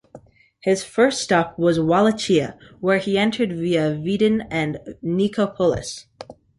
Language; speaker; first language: English; native; English